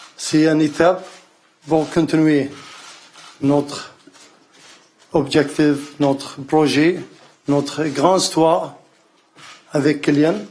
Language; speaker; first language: French; non-native, learner; Arabic